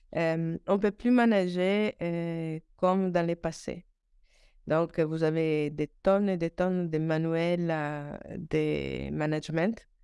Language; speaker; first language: French; non-native, fluent; Italian